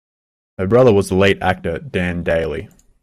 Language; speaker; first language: English; native; English